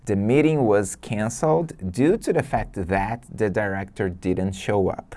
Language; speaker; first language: English; non-native, fluent; Portuguese